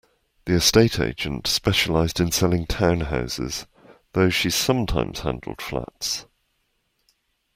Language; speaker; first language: English; native; English